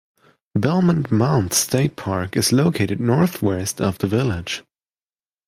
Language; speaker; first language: English; non-native, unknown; German